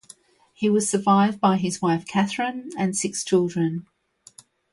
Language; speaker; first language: English; native; English